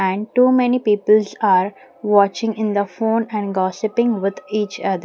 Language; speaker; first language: English; non-native, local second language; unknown